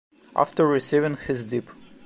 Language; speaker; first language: English; non-native, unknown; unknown